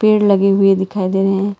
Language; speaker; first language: Hindi; non-native, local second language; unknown